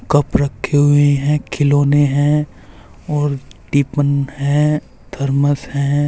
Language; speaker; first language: Hindi; native; Hindi